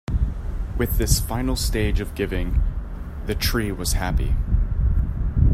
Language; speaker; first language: English; native; English